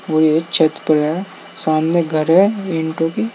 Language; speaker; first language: Hindi; native; Hindi